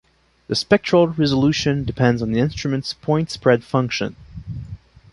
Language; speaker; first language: English; non-native, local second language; French